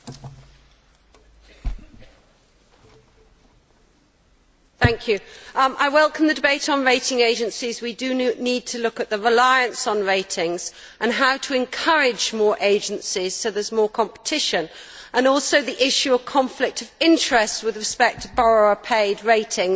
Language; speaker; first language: English; native; English